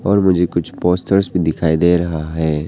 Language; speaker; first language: Hindi; non-native, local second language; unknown